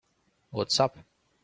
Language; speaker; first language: English; native; English